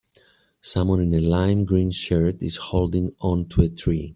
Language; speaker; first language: English; native; English